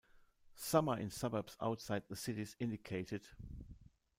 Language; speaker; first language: English; non-native, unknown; German